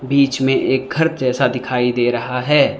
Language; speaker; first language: Hindi; non-native, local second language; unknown